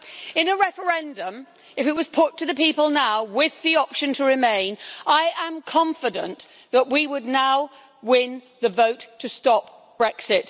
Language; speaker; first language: English; native; English